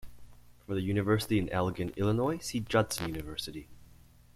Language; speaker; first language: English; native; English